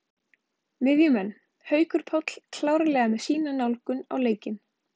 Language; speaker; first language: Icelandic; native; Icelandic